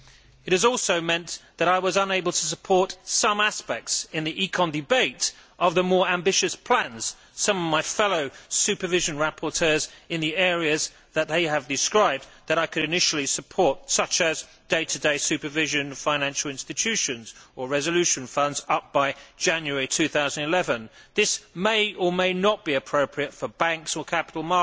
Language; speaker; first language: English; native; English